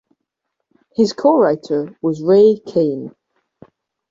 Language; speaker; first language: English; native; English